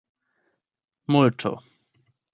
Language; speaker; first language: Esperanto; non-native, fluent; German